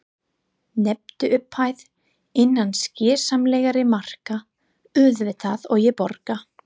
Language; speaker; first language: Icelandic; non-native, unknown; English